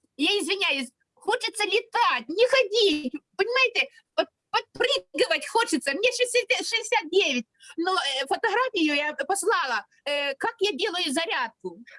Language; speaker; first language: Russian; non-native, local second language; Ukrainian